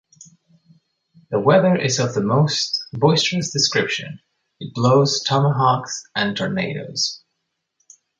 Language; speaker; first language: English; native; English